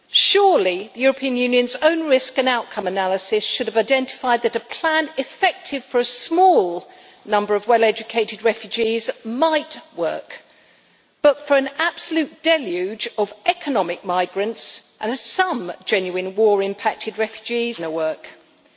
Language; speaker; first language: English; native; English